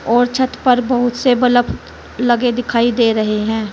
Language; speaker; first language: Hindi; native; Hindi